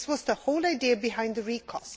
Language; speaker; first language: English; non-native, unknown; Swedish